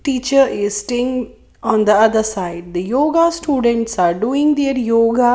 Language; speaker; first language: English; non-native, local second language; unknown